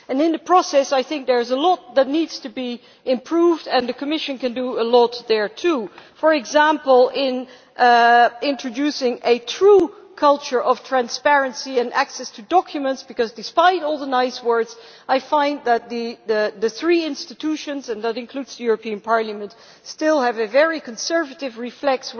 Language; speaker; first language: English; non-native, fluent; Dutch